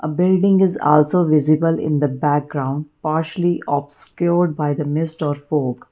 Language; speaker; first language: English; non-native, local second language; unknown